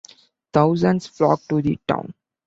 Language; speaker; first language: English; non-native, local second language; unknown